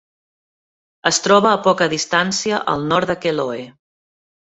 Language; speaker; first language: Catalan; native; Catalan